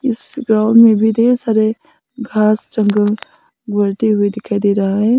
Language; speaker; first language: Hindi; non-native, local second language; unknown